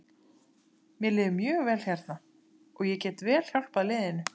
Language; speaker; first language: Icelandic; native; Icelandic